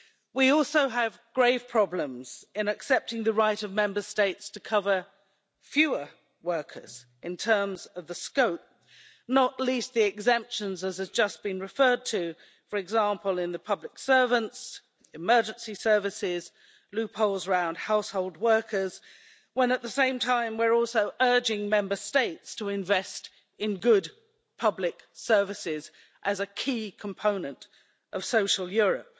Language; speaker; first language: English; native; English